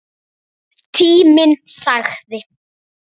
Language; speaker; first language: Icelandic; native; Icelandic